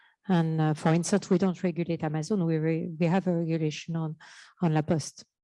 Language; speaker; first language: English; non-native, fluent; French